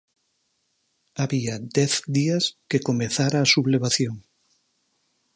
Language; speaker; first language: Galician; native; Galician